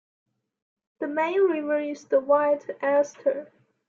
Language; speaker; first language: English; non-native, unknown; Chinese